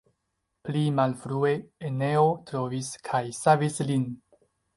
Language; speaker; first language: Esperanto; non-native, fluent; Chinese